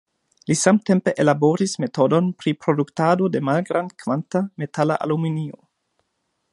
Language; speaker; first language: Esperanto; non-native, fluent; German